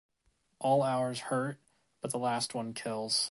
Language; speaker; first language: English; native; English